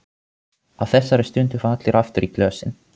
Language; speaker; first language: Icelandic; non-native, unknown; Finnish